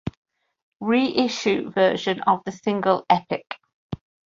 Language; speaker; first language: English; native; English